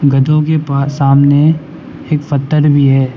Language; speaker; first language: Hindi; non-native, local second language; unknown